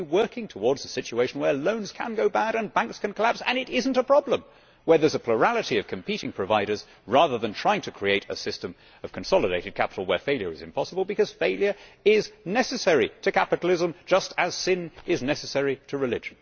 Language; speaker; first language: English; native; English